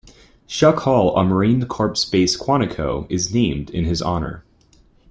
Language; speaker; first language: English; native; English